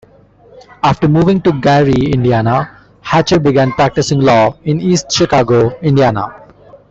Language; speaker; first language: English; non-native, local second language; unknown